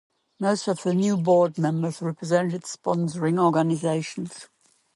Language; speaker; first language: English; non-native, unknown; German